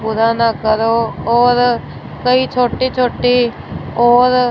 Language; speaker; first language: Hindi; non-native, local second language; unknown